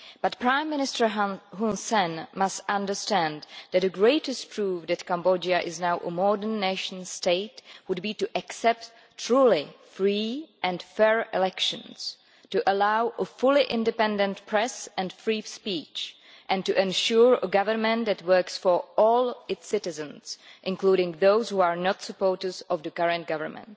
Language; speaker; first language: English; non-native, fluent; Czech